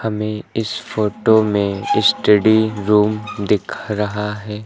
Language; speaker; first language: Hindi; native; Hindi